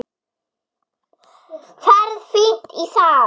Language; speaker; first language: Icelandic; non-native, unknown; German